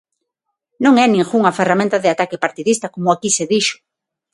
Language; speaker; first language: Galician; non-native, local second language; Spanish